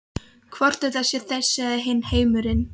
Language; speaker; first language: Icelandic; non-native, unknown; Polish